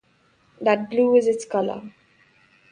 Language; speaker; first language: English; non-native, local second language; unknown